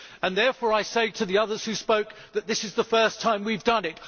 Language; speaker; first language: English; native; English